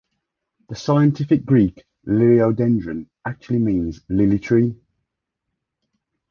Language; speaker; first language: English; native; English